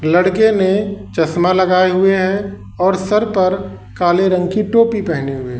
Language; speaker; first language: Hindi; native; Hindi